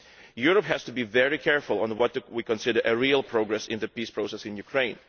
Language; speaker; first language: English; non-native, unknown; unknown